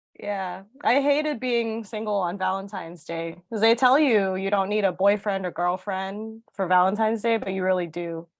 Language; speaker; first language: English; early bilingual, other home language; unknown